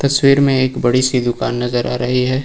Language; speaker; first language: Hindi; native; Hindi